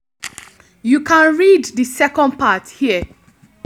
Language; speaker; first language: English; non-native, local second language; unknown